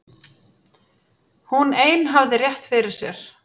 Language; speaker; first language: Icelandic; native; Icelandic